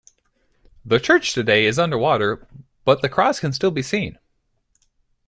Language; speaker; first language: English; native; English